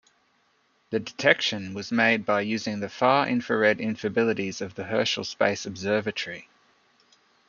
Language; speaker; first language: English; native; English